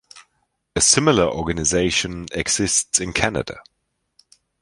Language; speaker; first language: English; non-native, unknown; German